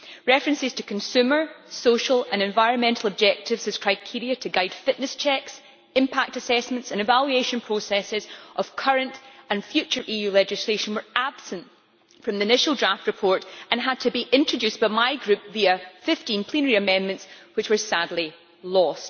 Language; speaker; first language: English; native; English